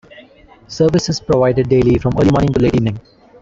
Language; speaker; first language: English; non-native, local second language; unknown